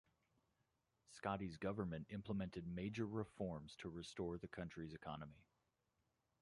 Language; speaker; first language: English; native; English